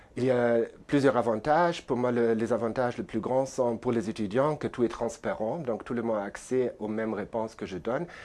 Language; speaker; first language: French; non-native, fluent; German